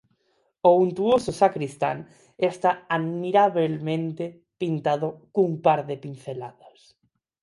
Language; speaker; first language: Galician; non-native, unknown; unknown